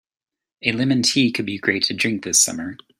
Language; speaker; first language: English; native; English